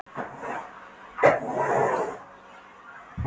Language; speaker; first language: Icelandic; non-native, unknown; Polish